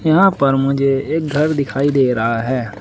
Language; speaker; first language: Hindi; native; Hindi